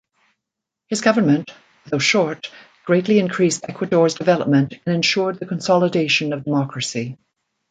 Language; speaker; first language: English; native; English